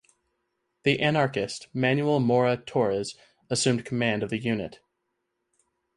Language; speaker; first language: English; native; English